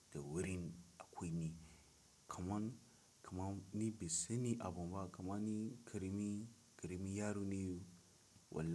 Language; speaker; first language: Hausa; non-native, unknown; Tiv